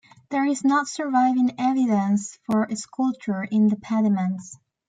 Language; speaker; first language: English; native; English